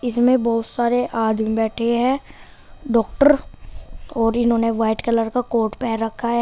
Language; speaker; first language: Hindi; native; Hindi